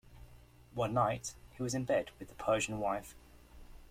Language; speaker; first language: English; native; English